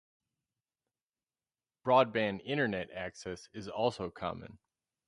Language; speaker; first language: English; native; English